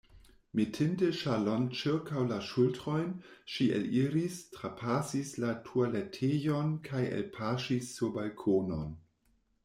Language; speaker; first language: Esperanto; non-native, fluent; German